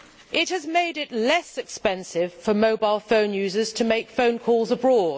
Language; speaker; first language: English; native; English